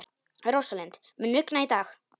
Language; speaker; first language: Icelandic; non-native, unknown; Polish